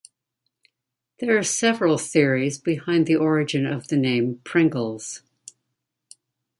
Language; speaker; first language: English; native; English